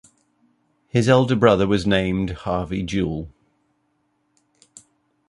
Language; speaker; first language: English; native; English